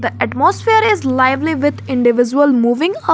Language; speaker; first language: English; non-native, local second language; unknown